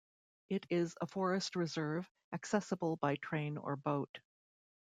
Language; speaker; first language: English; native; English